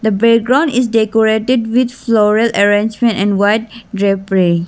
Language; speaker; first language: English; non-native, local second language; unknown